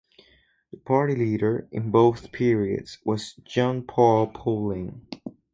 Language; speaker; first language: English; non-native, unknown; Spanish